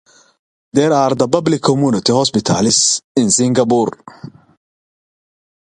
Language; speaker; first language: English; non-native, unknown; Somali